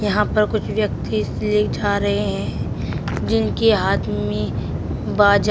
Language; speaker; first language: Hindi; native; Hindi